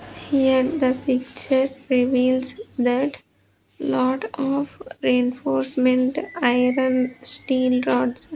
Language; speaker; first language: English; non-native, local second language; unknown